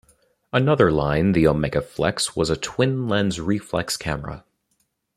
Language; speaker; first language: English; native; English